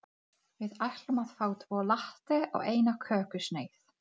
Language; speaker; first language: Icelandic; non-native, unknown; Czech